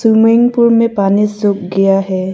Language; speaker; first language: Hindi; non-native, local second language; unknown